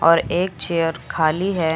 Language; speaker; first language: Hindi; native; Hindi